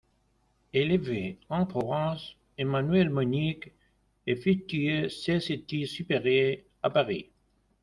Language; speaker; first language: French; non-native, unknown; Spanish